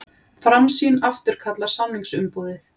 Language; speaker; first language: Icelandic; native; Icelandic